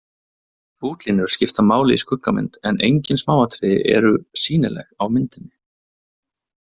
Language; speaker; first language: Icelandic; native; Icelandic